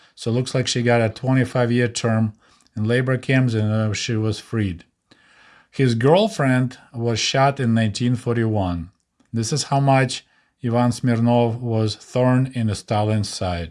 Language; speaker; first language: English; non-native, fluent; Russian